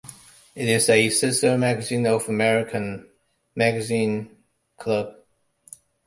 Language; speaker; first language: English; non-native, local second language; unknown